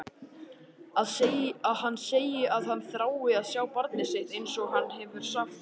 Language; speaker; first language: Icelandic; native; Icelandic